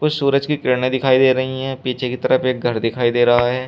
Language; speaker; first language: Hindi; native; Hindi